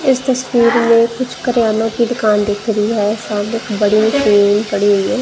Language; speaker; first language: Hindi; non-native, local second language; Punjabi